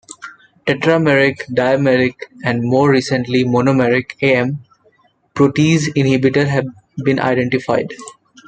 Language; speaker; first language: English; non-native, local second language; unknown